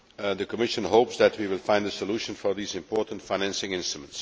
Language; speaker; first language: English; non-native, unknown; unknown